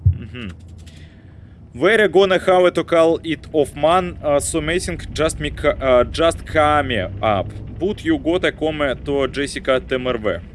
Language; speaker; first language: English; non-native, learner; Russian